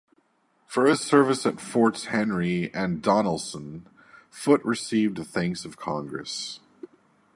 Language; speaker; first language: English; native; English